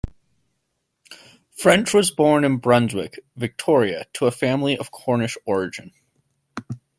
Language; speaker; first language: English; native; English